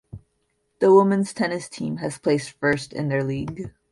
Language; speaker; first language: English; native; English